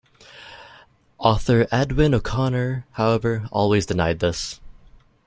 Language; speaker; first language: English; native; English